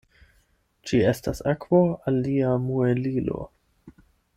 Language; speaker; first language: Esperanto; non-native, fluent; German